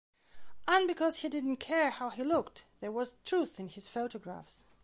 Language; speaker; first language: English; non-native, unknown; Belarusian